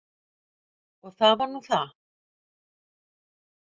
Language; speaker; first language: Icelandic; native; Icelandic